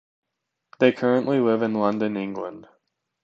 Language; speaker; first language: English; native; English